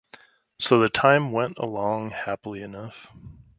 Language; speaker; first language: English; native; English